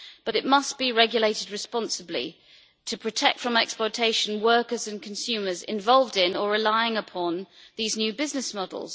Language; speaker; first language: English; native; English